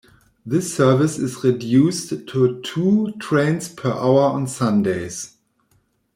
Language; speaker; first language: English; non-native, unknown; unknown